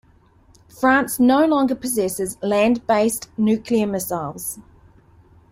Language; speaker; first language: English; native; English